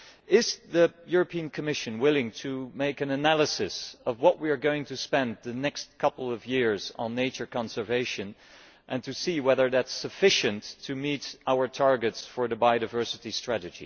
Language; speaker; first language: English; non-native, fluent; Dutch